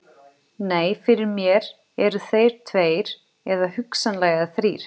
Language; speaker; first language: Icelandic; non-native, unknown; Portuguese